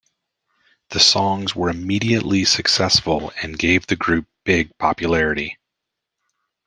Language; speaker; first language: English; native; English